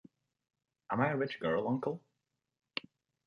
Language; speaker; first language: English; native; English